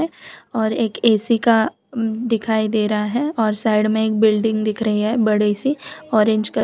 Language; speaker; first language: Hindi; non-native, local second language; Gujarati